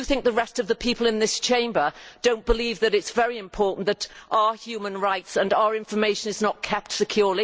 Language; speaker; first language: English; native; English